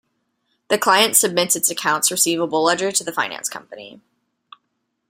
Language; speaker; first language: English; native; English